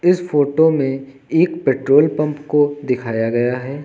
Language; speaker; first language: Hindi; native; Hindi